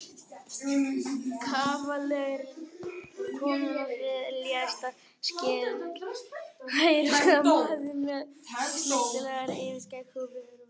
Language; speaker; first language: Icelandic; native; Icelandic